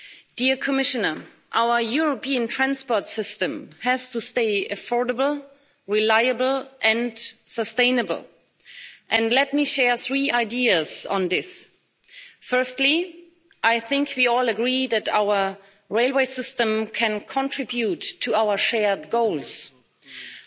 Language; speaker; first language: English; non-native, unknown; German